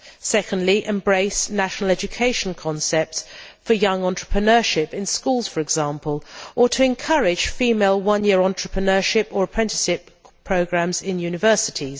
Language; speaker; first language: English; native; English